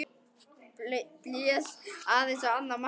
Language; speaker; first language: Icelandic; native; Icelandic